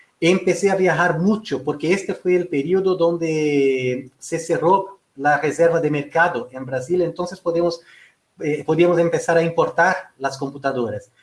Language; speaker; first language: Spanish; non-native, related language; Portuguese